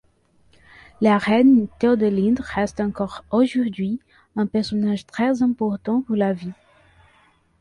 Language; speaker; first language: French; non-native, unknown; Portuguese